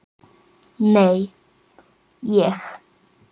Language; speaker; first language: Icelandic; native; Icelandic